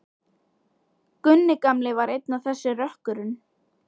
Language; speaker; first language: Icelandic; native; Icelandic